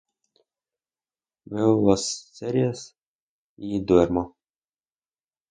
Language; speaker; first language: Spanish; non-native, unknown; Russian